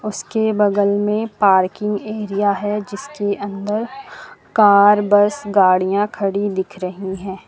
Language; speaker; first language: Hindi; native; Hindi